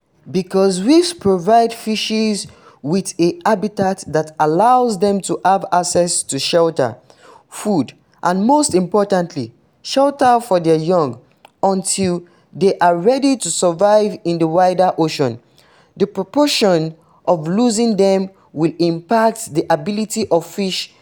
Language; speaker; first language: English; non-native, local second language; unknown